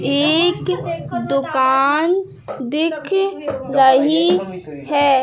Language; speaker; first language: Hindi; native; Hindi